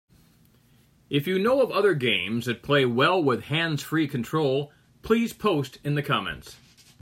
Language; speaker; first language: English; native; English